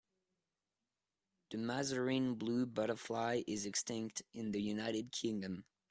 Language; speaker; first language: English; non-native, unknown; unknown